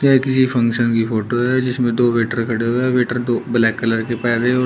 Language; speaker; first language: Hindi; native; Hindi